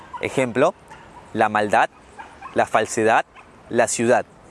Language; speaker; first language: Spanish; native; Spanish